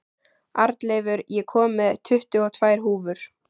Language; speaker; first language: Icelandic; native; Icelandic